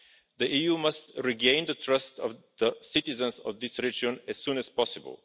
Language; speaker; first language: English; non-native, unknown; Bulgarian